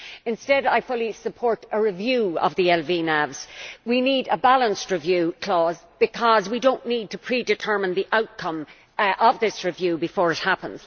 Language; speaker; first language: English; native; English